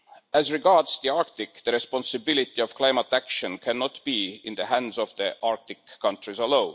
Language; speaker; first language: English; non-native, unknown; Estonian